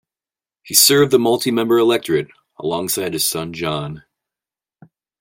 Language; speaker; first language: English; native; English